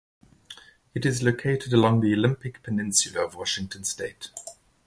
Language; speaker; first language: English; native; English